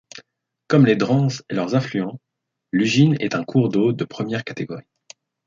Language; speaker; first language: French; native; French